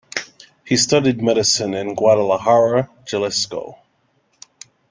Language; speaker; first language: English; native; English